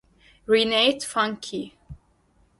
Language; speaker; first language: English; native; English